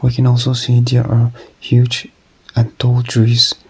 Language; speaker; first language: English; non-native, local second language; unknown